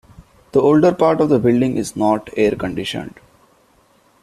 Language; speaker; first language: English; non-native, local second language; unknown